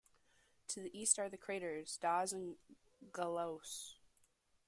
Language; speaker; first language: English; native; English